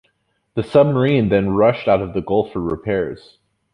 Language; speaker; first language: English; native; English